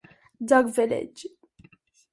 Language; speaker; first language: English; non-native, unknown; Catalan